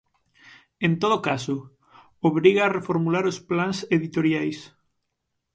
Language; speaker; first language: Galician; native; Galician